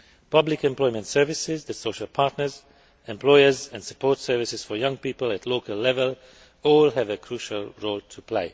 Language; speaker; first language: English; non-native, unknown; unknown